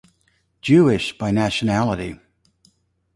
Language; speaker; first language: English; native; English